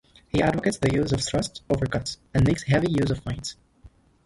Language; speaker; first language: English; native; English